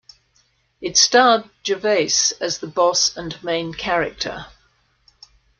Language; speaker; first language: English; native; English